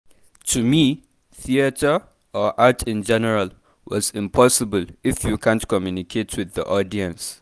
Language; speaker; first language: English; non-native, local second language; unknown